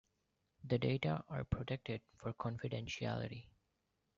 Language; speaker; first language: English; non-native, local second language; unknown